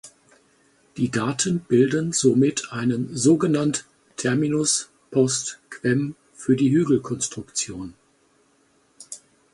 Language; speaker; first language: German; native; German